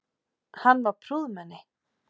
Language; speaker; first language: Icelandic; native; Icelandic